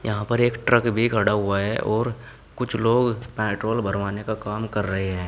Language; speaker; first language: Hindi; native; Hindi